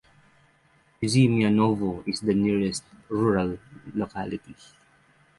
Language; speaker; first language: English; non-native, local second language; Filipino